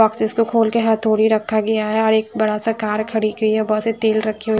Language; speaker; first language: Hindi; non-native, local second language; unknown